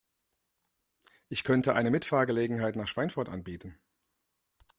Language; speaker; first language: German; native; German